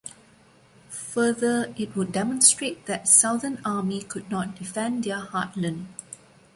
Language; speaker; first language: English; non-native, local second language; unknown